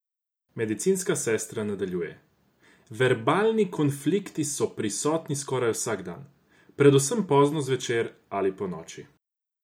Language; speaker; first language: Slovenian; non-native, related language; Croatian